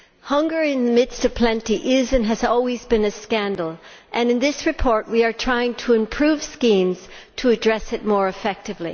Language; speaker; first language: English; native; English